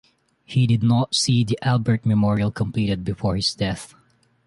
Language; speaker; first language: English; non-native, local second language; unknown